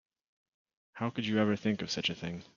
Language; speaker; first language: English; native; English